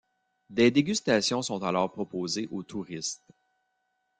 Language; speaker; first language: French; native; French